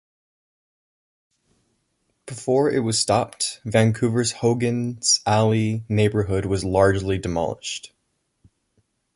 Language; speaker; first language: English; native; English